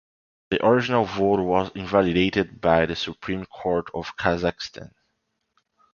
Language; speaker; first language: English; non-native, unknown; Portuguese